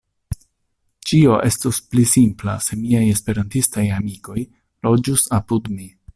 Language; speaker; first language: Esperanto; non-native, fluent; Italian